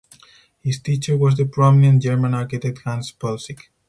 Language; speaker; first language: English; non-native, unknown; Spanish